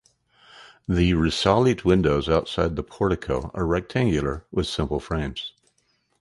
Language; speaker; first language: English; native; English